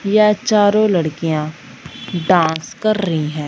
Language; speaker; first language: Hindi; non-native, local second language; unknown